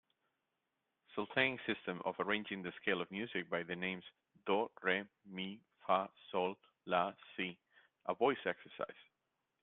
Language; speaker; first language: English; native; English